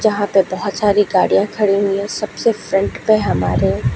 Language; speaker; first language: Hindi; native; Hindi